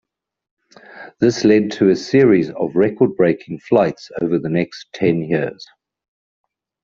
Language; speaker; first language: English; native; English